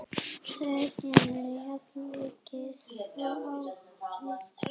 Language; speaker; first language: Icelandic; native; Icelandic